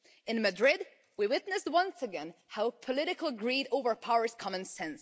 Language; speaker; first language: English; non-native, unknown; Hungarian